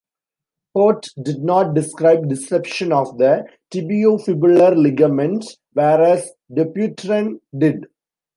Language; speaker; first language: English; non-native, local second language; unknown